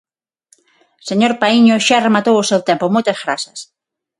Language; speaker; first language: Galician; non-native, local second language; Spanish